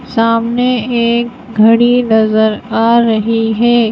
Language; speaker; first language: Hindi; native; Hindi